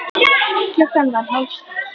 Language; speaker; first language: Icelandic; native; Icelandic